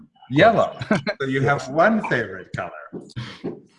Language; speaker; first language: English; native; English